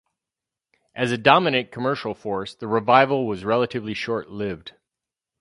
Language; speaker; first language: English; native; English